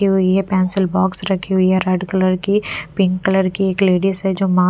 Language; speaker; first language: Hindi; non-native, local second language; Punjabi